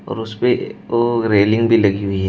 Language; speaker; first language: Hindi; native; Hindi